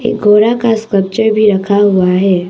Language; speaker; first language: Hindi; non-native, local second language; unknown